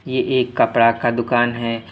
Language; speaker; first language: Hindi; non-native, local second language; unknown